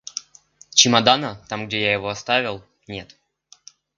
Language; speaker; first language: Russian; native; Russian